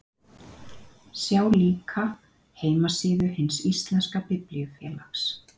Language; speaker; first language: Icelandic; native; Icelandic